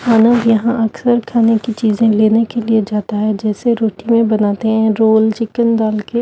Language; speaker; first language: Hindi; native; Hindi